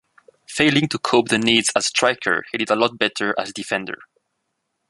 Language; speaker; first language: English; non-native, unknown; French